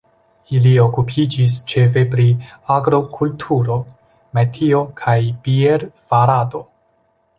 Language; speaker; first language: Esperanto; non-native, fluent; Chinese